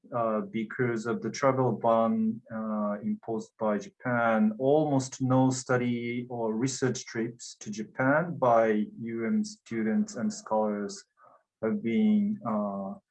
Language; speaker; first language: English; non-native, fluent; Japanese